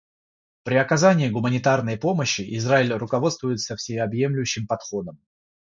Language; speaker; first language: Russian; non-native, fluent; Georgian